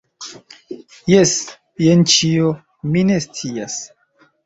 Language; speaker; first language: Esperanto; non-native, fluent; Chinese